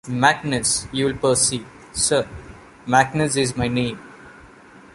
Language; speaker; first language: English; non-native, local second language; Malayalam